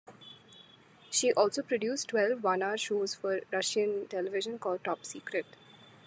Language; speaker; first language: English; non-native, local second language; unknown